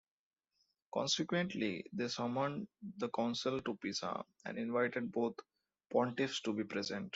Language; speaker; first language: English; non-native, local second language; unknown